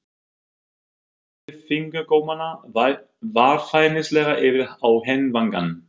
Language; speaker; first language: Icelandic; non-native, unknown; German